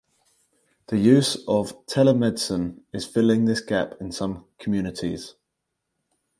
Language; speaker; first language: English; native; English